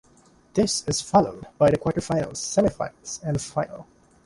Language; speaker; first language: English; non-native, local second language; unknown